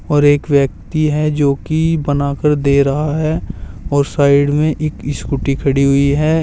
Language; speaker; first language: Hindi; native; Hindi